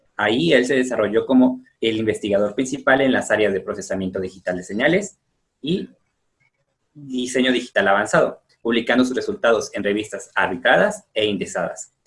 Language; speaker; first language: Spanish; native; Spanish